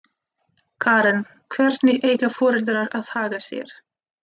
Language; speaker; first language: Icelandic; non-native, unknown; Russian